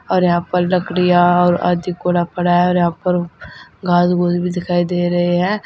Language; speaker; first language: Hindi; native; Hindi